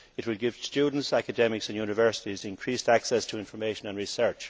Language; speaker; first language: English; native; English